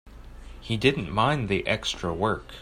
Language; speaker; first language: English; native; English